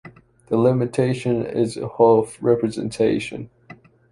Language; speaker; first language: English; non-native, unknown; Chinese